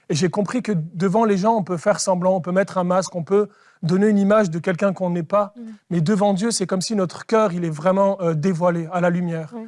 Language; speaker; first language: French; early bilingual, other home language; Arabic